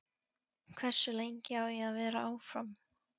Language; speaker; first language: Icelandic; non-native, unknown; Polish